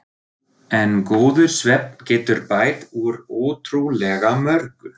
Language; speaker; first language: Icelandic; non-native, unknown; German